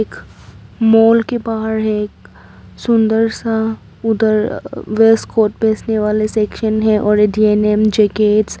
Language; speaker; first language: Hindi; non-native, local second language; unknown